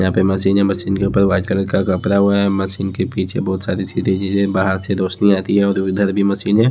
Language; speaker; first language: Hindi; native; Hindi